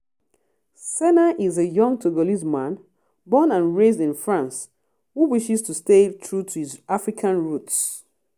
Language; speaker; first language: English; non-native, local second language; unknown